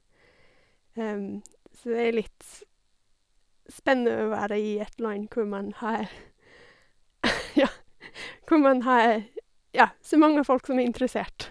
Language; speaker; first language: Norwegian; non-native, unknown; English